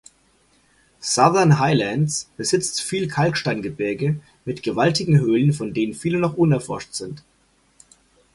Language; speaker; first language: German; native; German